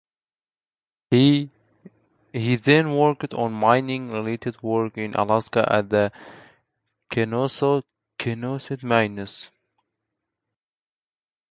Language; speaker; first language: English; non-native, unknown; Kurdish